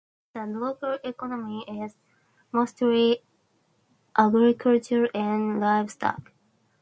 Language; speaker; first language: English; non-native, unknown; Japanese